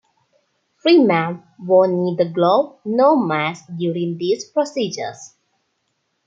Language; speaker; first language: English; non-native, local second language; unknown